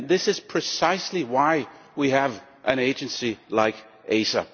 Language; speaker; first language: English; non-native, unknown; Danish